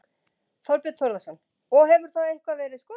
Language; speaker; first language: Icelandic; native; Icelandic